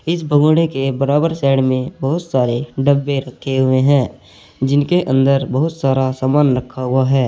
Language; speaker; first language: Hindi; native; Hindi